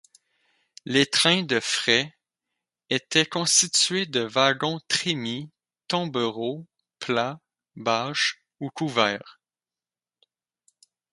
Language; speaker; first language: French; native; French